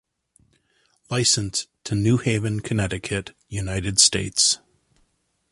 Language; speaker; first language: English; native; English